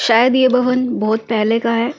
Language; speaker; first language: Hindi; native; Hindi